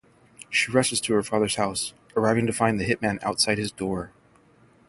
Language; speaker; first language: English; native; English